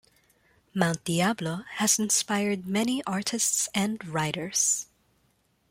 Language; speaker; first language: English; non-native, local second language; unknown